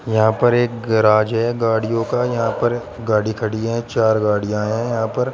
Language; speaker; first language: Hindi; native; Hindi